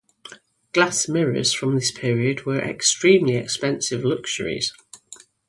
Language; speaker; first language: English; native; English